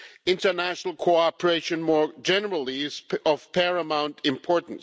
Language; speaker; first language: English; non-native, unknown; German